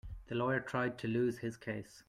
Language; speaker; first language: English; native; English